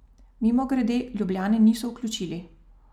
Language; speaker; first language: Slovenian; native; Slovenian